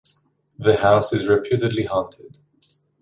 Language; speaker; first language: English; native; English